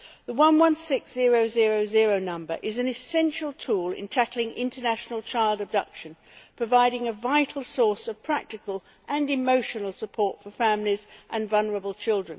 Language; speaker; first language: English; native; English